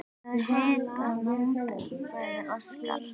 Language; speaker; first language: Icelandic; native; Icelandic